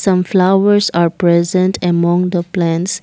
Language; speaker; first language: English; non-native, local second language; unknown